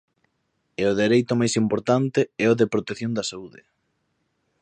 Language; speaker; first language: Galician; native; Galician